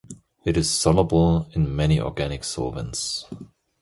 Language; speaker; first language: English; non-native, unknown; German